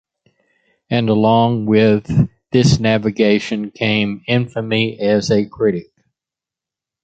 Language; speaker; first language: English; native; English